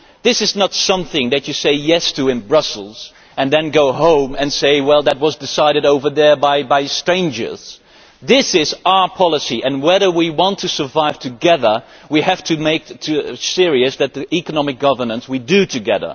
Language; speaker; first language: English; non-native, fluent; Dutch